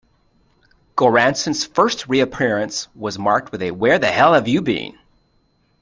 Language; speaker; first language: English; native; English